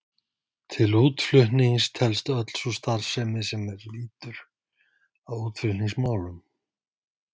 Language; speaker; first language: Icelandic; native; Icelandic